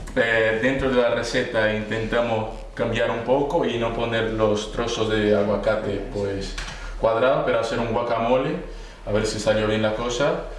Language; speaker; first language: Spanish; non-native, related language; Portuguese